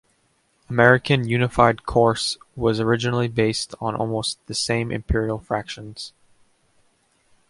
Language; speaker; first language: English; native; English